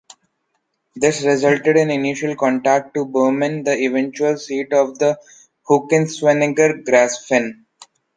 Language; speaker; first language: English; non-native, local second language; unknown